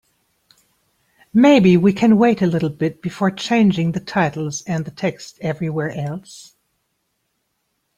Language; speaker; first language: English; native; English